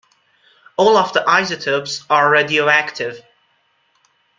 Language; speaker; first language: English; non-native, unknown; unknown